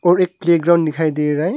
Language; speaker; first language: Hindi; early bilingual, other home language; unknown